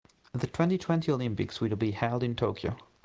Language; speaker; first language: English; non-native, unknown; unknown